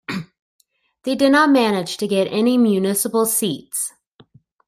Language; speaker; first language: English; native; English